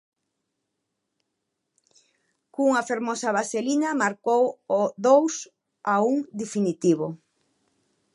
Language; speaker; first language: Galician; native; Galician